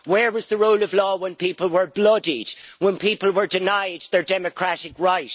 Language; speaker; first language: English; native; English